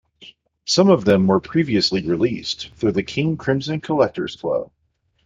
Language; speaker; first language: English; native; English